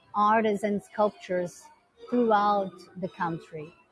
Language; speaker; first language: English; non-native, fluent; Portuguese